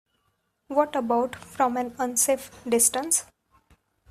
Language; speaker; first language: English; non-native, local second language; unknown